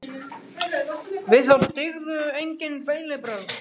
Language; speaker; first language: Icelandic; native; Icelandic